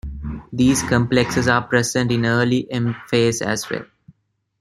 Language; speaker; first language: English; non-native, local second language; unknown